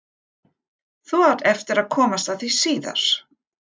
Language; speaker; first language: Icelandic; non-native, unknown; German